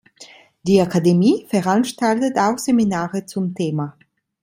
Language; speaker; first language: German; non-native, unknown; Italian